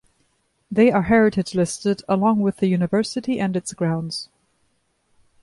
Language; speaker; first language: English; non-native, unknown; German